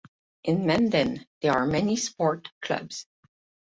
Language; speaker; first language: English; non-native, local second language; French